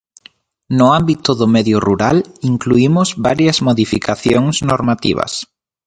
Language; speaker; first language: Galician; native; Galician